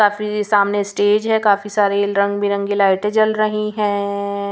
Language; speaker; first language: Hindi; non-native, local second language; Punjabi